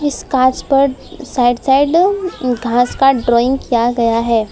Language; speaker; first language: Hindi; non-native, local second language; Gujarati